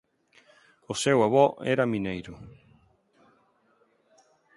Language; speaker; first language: Galician; non-native, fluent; Spanish